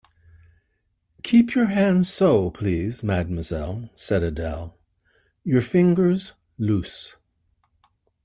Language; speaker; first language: English; native; English